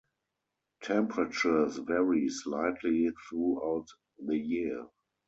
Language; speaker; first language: English; non-native, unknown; German